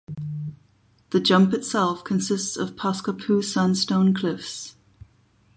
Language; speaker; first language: English; non-native, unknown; German